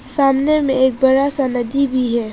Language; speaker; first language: Hindi; non-native, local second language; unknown